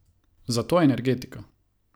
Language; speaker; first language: Slovenian; non-native, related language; Croatian